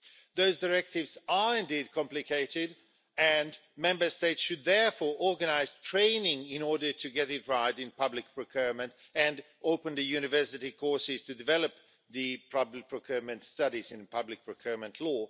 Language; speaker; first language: English; non-native, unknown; Swedish